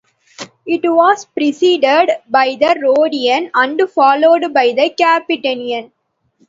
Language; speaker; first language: English; non-native, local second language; Tamil